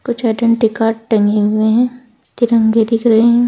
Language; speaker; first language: Hindi; native; Hindi